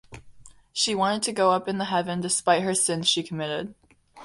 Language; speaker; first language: English; native; English